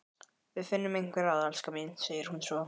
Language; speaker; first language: Icelandic; native; Icelandic